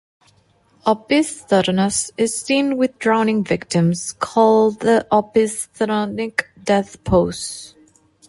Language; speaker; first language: English; non-native, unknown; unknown